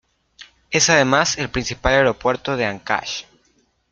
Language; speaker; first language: Spanish; native; Spanish